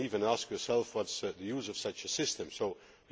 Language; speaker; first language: English; non-native, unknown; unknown